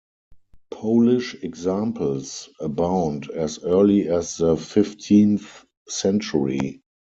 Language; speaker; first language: English; non-native, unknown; German